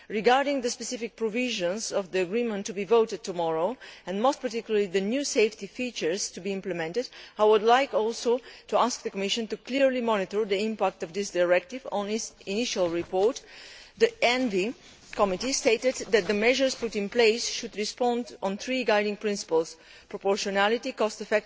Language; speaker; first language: English; non-native, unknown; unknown